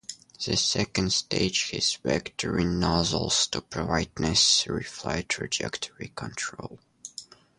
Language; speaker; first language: English; native; English